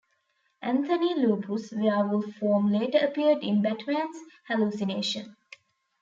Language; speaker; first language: English; non-native, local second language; Tamil